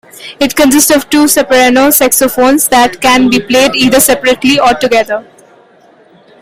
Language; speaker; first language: English; non-native, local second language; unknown